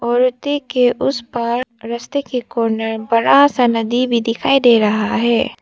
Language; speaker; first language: Hindi; non-native, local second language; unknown